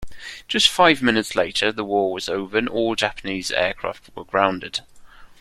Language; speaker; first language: English; non-native, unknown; German